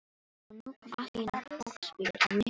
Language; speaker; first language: Icelandic; non-native, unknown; Filipino